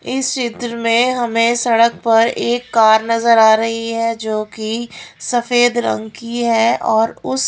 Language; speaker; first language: Hindi; native; Hindi